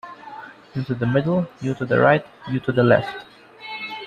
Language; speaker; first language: English; non-native, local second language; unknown